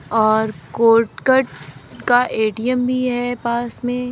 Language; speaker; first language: Hindi; native; Hindi